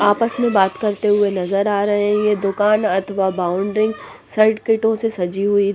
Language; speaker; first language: Hindi; non-native, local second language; Punjabi